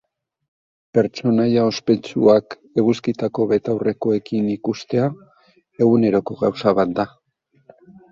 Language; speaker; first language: Basque; native; Basque